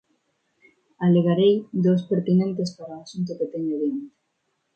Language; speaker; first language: Galician; non-native, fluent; Spanish